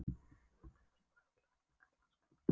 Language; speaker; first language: Icelandic; non-native, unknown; Polish